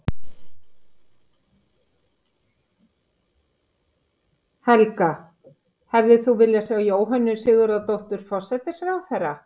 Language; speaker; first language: Icelandic; native; Icelandic